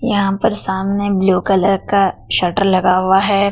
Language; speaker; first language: Hindi; native; Hindi